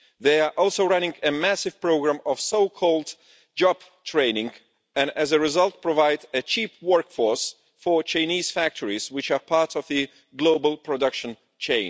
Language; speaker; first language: English; non-native, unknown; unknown